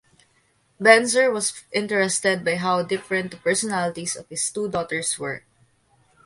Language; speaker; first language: English; non-native, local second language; Filipino